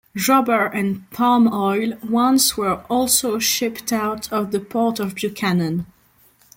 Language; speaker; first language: English; non-native, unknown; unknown